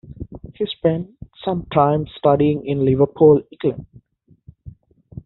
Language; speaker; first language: English; native; English